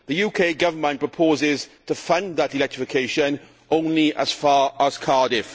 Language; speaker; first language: English; native; English